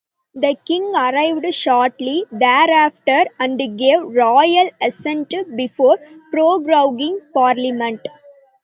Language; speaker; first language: English; non-native, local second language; Tamil